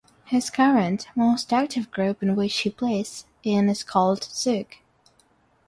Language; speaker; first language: English; non-native, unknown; Russian